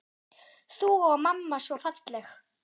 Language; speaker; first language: Icelandic; non-native, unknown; German